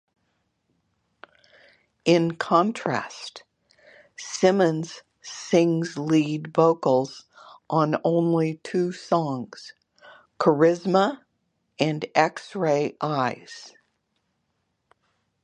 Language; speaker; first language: English; native; English